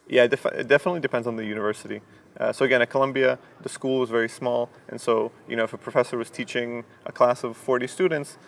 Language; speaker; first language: English; early bilingual, other home language; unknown